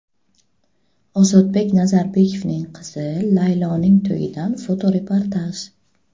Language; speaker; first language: Uzbek; native; Uzbek